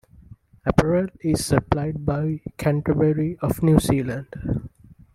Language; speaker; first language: English; non-native, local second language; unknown